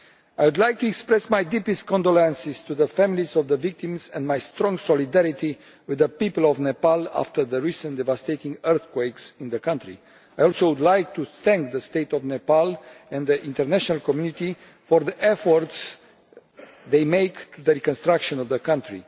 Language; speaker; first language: English; non-native, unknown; Romanian